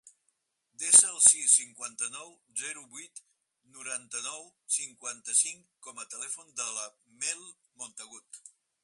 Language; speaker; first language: Catalan; non-native, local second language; Spanish